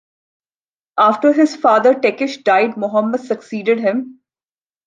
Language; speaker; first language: English; non-native, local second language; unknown